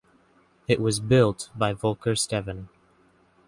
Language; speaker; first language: English; native; English